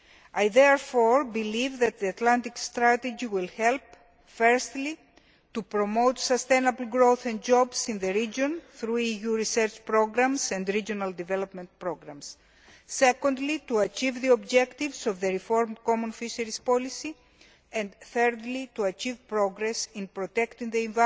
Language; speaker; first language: English; non-native, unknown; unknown